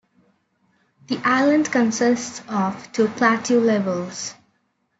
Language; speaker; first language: English; non-native, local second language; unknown